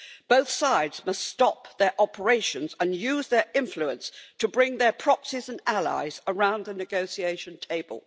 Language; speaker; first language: English; native; English